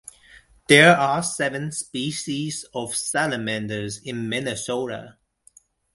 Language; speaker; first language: English; non-native, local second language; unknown